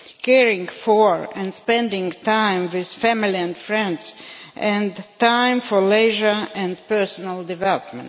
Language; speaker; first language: English; non-native, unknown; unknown